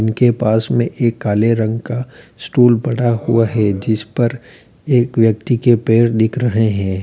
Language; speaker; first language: Hindi; native; Hindi